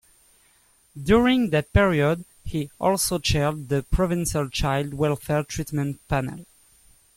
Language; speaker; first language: English; non-native, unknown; French